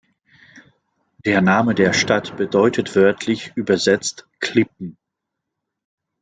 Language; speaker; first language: German; non-native, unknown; French